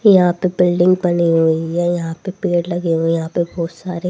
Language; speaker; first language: Hindi; native; Hindi